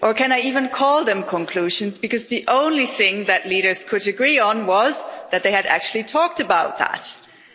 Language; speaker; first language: English; non-native, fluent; German